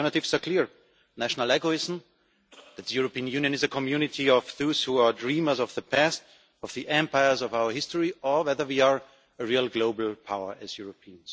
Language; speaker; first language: English; non-native, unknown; German